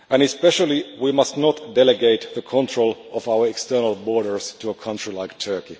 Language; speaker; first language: English; non-native, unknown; Finnish